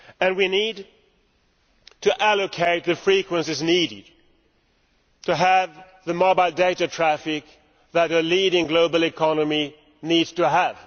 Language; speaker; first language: English; non-native, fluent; Swedish